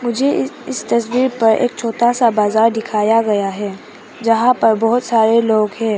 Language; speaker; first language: Hindi; non-native, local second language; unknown